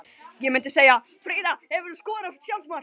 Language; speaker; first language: Icelandic; non-native, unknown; Chinese